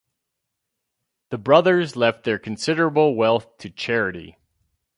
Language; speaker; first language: English; native; English